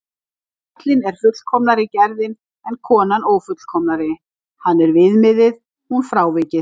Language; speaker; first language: Icelandic; native; Icelandic